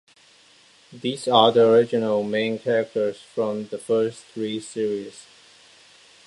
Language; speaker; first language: English; non-native, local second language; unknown